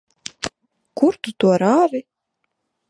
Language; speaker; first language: Latvian; native; Latvian